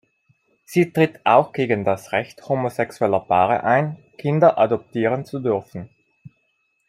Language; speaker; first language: German; non-native, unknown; Italian